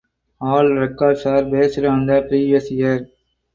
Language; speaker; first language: English; non-native, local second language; Tamil